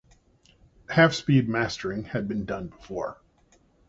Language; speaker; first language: English; native; English